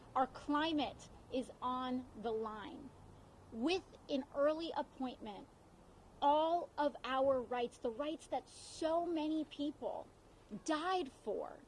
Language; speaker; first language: English; early bilingual, other home language; Spanish